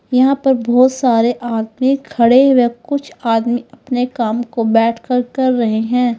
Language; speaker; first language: Hindi; native; Hindi